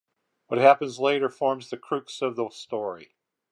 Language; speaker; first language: English; native; English